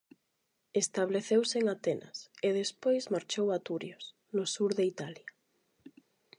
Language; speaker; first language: Galician; non-native, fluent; Spanish